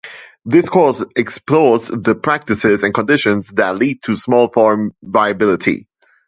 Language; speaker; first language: English; non-native, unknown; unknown